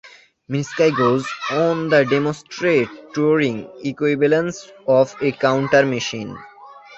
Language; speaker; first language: English; non-native, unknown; Bangla